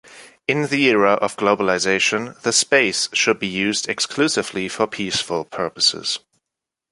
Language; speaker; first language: English; non-native, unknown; German